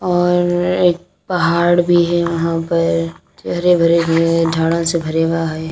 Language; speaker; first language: Hindi; native; Hindi